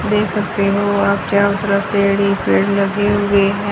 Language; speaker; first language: Hindi; native; Hindi